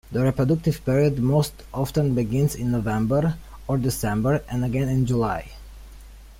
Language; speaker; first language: English; native; English